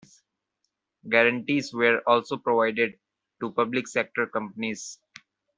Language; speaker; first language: English; non-native, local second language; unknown